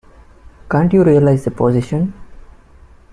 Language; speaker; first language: English; non-native, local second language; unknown